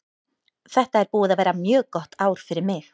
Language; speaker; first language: Icelandic; native; Icelandic